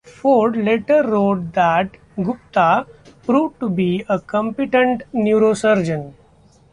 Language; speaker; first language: English; non-native, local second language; Marathi